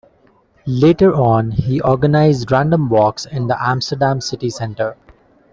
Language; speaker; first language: English; non-native, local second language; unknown